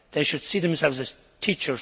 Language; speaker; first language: English; native; English